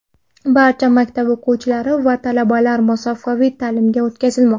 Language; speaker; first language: Uzbek; non-native, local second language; Kara-Kalpak